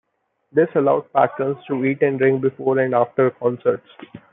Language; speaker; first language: English; non-native, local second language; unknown